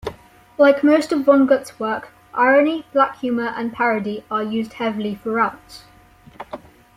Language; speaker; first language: English; native; English